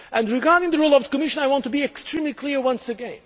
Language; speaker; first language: English; non-native, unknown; Portuguese